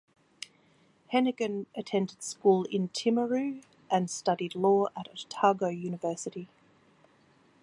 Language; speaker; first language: English; native; English